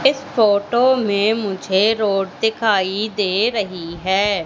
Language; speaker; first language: Hindi; native; Hindi